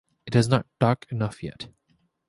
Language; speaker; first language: English; native; English